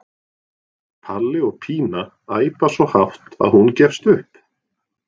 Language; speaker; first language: Icelandic; non-native, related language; Norwegian